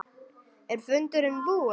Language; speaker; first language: Icelandic; non-native, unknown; German